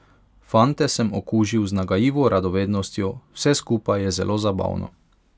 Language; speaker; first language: Slovenian; non-native, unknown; Hungarian